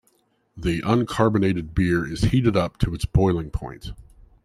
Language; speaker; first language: English; native; English